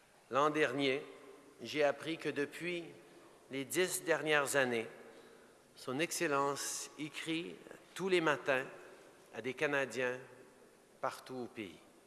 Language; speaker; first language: French; early bilingual, heritage; French